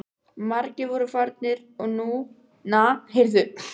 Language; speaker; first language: Icelandic; native; Icelandic